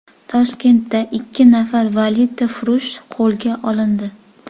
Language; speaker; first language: Uzbek; native; Uzbek